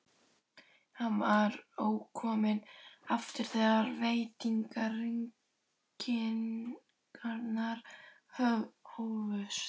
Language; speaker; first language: Icelandic; native; Icelandic